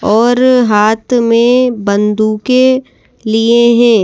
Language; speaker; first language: Hindi; native; Hindi